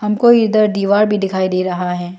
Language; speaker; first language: Hindi; non-native, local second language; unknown